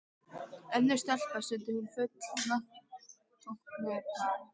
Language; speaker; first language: Icelandic; native; Icelandic